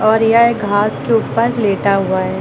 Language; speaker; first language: Hindi; native; Hindi